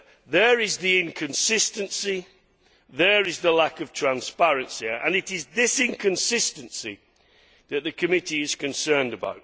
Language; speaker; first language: English; native; English